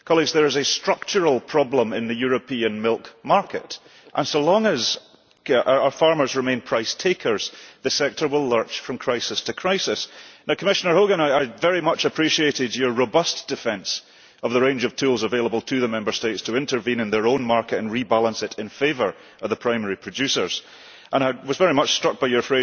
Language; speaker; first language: English; early bilingual, heritage; English